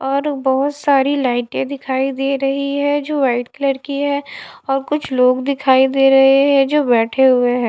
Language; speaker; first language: Hindi; native; Hindi